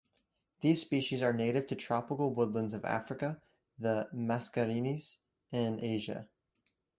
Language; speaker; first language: English; native; English